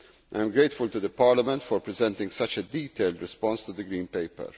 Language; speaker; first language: English; non-native, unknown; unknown